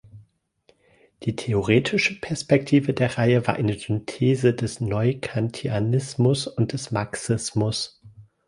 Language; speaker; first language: German; native; German